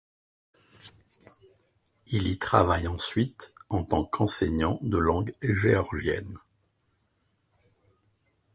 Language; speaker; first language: French; native; French